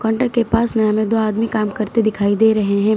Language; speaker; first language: Hindi; native; Hindi